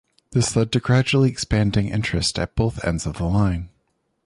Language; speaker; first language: English; native; English